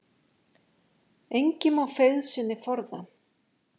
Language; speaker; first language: Icelandic; native; Icelandic